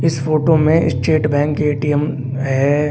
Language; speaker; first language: Hindi; native; Hindi